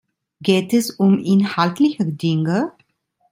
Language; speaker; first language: German; non-native, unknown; Italian